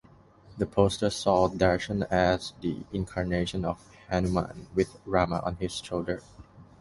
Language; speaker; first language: English; non-native, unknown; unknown